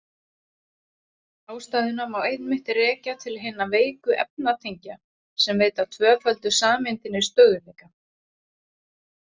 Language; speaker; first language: Icelandic; native; Icelandic